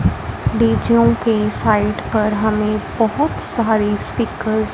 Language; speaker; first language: Hindi; non-native, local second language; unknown